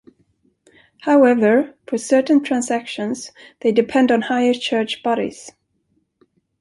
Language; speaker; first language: English; non-native, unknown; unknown